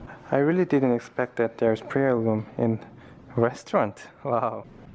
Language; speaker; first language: English; non-native, learner; Korean